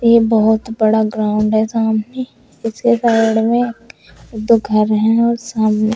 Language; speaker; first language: Hindi; native; Hindi